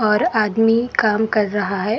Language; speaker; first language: Hindi; non-native, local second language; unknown